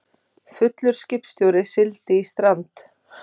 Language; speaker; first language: Icelandic; native; Icelandic